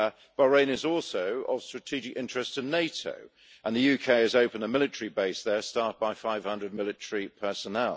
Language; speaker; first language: English; native; English